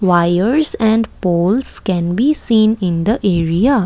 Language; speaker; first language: English; non-native, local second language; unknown